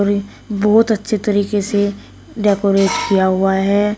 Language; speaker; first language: Hindi; native; Hindi